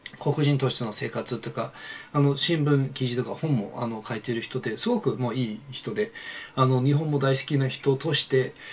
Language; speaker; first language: Japanese; non-native, fluent; English